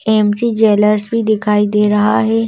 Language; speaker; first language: Hindi; native; Hindi